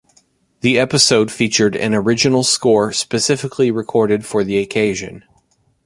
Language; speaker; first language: English; native; English